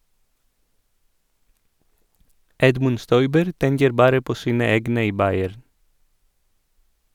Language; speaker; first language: Norwegian; non-native, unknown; Greek